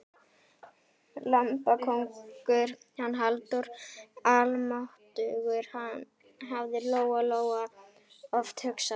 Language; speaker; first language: Icelandic; native; Icelandic